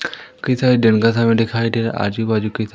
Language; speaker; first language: Hindi; native; Hindi